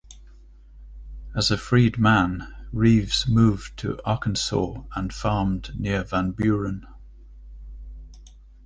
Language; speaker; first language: English; native; English